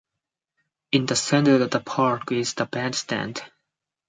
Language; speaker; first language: English; non-native, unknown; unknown